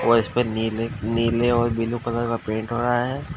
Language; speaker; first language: Hindi; native; Hindi